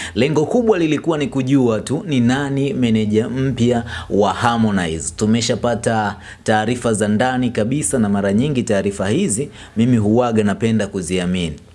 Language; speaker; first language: Swahili; native; Swahili